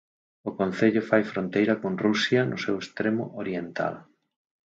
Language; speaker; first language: Galician; native; Galician